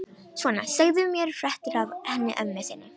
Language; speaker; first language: Icelandic; non-native, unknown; Romanian